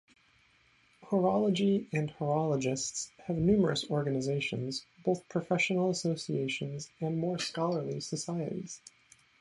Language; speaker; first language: English; native; English